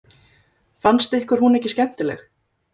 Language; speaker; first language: Icelandic; native; Icelandic